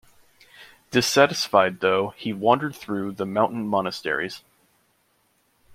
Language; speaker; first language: English; native; English